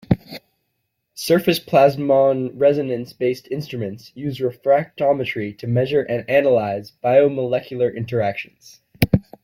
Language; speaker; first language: English; native; English